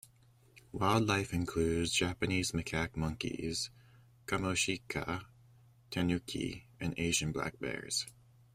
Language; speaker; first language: English; native; English